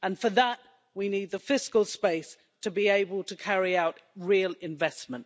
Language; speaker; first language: English; native; English